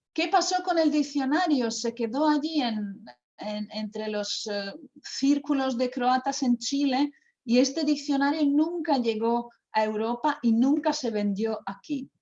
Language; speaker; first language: Spanish; non-native, fluent; Croatian